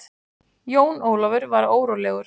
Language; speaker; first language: Icelandic; native; Icelandic